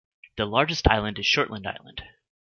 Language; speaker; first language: English; native; English